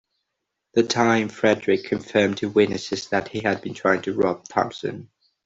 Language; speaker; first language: English; non-native, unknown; Catalan